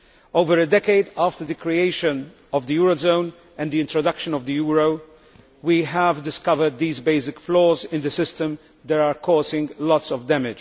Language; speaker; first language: English; non-native, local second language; Maltese